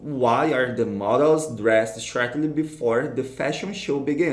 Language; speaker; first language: English; non-native, fluent; Portuguese